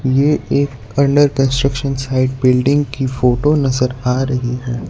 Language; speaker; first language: Hindi; non-native, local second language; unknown